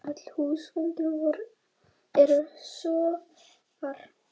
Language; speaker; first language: Icelandic; native; Icelandic